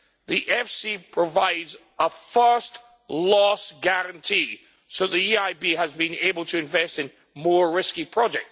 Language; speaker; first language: English; native; English